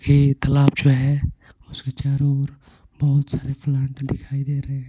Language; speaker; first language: Hindi; non-native, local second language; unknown